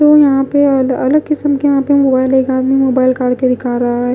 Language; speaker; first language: Hindi; non-native, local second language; Punjabi